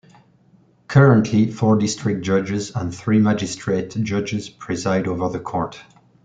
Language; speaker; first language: English; non-native, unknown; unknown